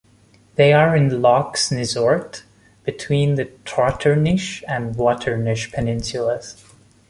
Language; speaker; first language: English; non-native, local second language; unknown